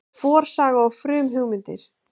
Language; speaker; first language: Icelandic; native; Icelandic